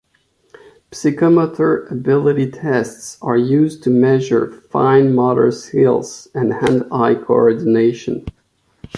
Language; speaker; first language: English; non-native, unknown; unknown